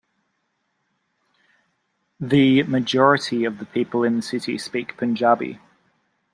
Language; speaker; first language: English; native; English